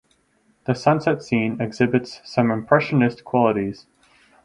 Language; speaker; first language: English; native; English